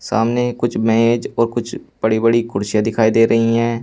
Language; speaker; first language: Hindi; native; Hindi